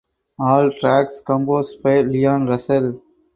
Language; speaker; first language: English; non-native, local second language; Tamil